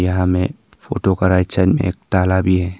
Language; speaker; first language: Hindi; non-native, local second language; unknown